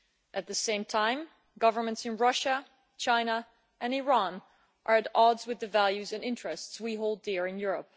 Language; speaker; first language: English; non-native, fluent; Dutch